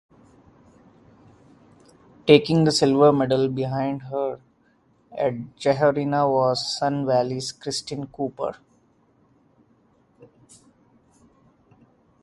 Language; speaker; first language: English; non-native, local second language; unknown